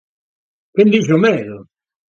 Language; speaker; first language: Galician; native; Galician